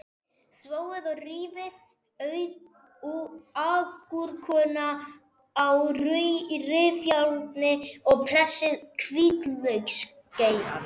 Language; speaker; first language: Icelandic; non-native, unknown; Spanish